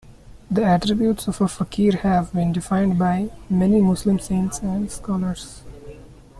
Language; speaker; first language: English; non-native, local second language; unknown